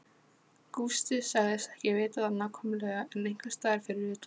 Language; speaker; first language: Icelandic; non-native, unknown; Polish